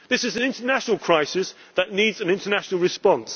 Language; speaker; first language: English; native; English